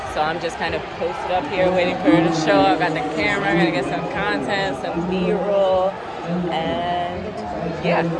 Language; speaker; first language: English; native; English